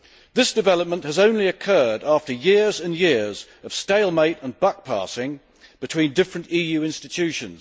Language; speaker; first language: English; native; English